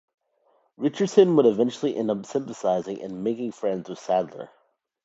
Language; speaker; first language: English; native; English